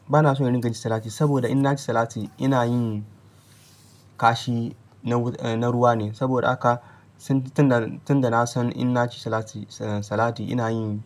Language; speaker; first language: Hausa; non-native, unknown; Yoruba